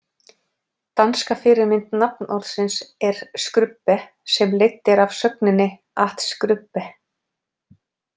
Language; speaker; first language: Icelandic; native; Icelandic